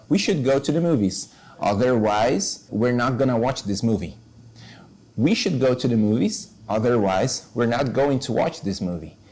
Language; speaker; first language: English; non-native, fluent; Portuguese